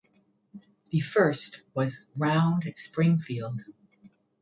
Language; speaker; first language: English; native; English